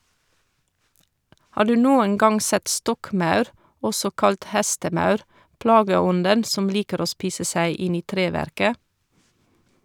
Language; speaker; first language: Norwegian; non-native, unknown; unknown